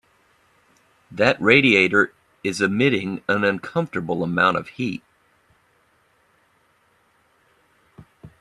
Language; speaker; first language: English; native; English